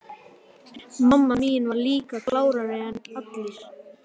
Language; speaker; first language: Icelandic; native; Icelandic